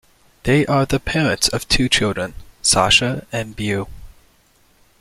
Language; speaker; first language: English; native; English